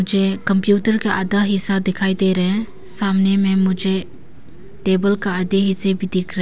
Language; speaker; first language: Hindi; early bilingual, other home language; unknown